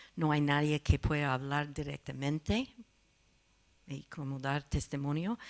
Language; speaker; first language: Spanish; non-native, fluent; English